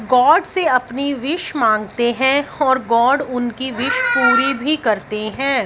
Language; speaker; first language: Hindi; non-native, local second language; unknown